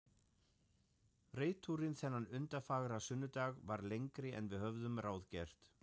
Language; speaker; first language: Icelandic; non-native, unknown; German